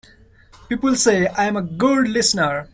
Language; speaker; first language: English; non-native, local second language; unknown